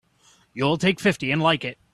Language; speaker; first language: English; native; English